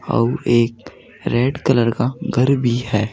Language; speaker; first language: Hindi; native; Hindi